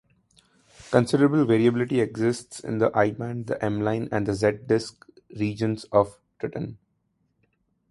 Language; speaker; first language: English; non-native, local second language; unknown